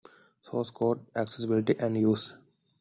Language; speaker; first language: English; non-native, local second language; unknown